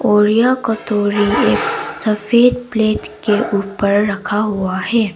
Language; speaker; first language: Hindi; non-native, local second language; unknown